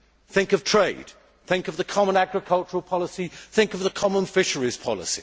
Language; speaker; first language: English; native; English